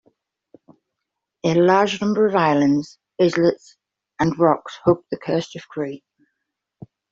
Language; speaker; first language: English; native; English